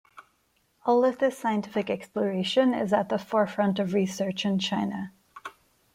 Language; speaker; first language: English; non-native, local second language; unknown